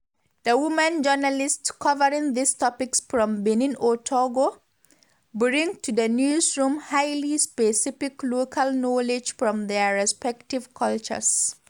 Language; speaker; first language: English; non-native, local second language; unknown